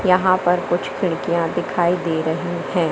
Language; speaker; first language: Hindi; native; Hindi